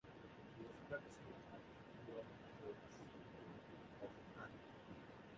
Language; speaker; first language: English; native; English